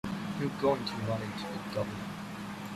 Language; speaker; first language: English; non-native, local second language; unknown